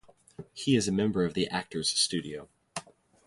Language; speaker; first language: English; native; English